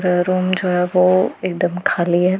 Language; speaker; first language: Hindi; non-native, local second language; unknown